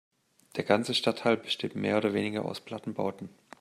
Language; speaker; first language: German; native; German